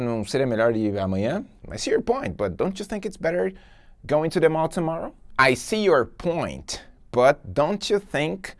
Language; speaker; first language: English; non-native, fluent; Portuguese